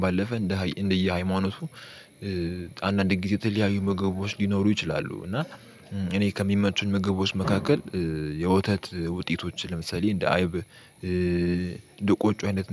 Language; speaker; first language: Amharic; native; Amharic